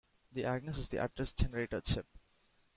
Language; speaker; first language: English; non-native, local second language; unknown